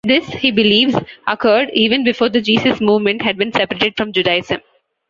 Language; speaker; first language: English; non-native, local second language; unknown